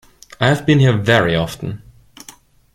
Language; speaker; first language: English; non-native, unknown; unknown